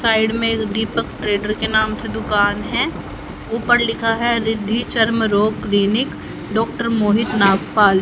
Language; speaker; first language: Hindi; native; Hindi